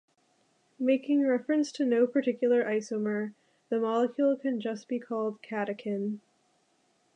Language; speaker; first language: English; native; English